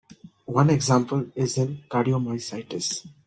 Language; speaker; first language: English; non-native, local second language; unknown